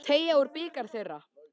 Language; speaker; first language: Icelandic; native; Icelandic